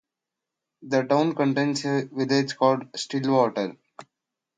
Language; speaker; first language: English; non-native, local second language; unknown